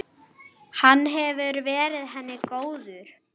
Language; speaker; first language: Icelandic; native; Icelandic